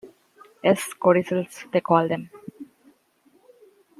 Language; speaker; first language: English; native; English